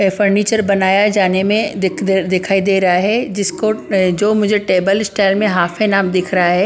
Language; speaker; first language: Hindi; non-native, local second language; Punjabi